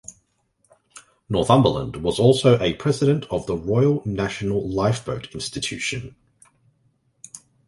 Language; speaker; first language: English; native; English